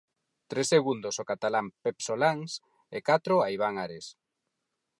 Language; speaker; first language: Galician; non-native, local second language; Spanish